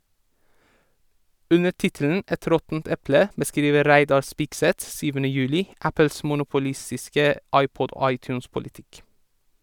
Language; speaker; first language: Norwegian; non-native, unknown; Persian